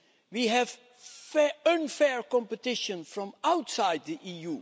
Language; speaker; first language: English; non-native, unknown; Dutch